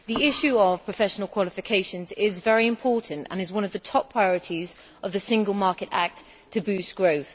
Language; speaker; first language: English; native; English